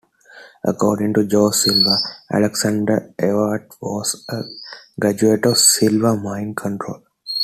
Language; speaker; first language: English; non-native, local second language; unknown